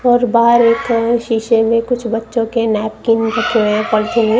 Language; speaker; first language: Hindi; non-native, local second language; Punjabi